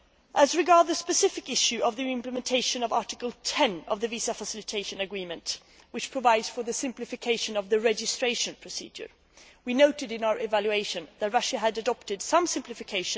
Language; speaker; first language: English; non-native, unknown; Swedish